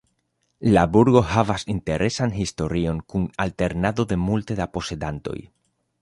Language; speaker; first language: Esperanto; non-native, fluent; Spanish